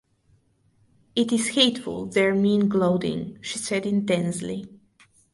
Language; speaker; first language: English; non-native, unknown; Bulgarian